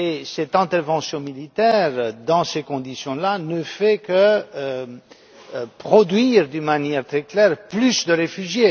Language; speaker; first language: French; non-native, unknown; Romanian